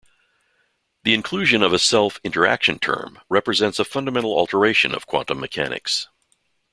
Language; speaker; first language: English; native; English